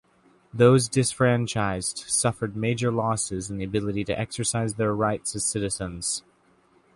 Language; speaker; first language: English; native; English